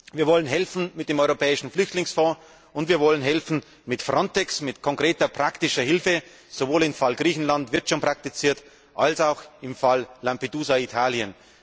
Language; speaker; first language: German; native; German